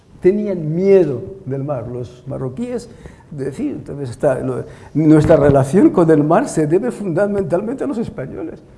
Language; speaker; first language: Spanish; non-native, fluent; Arabic